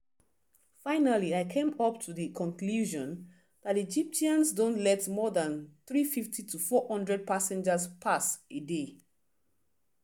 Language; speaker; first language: English; non-native, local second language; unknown